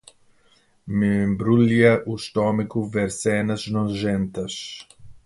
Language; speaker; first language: Portuguese; non-native, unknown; English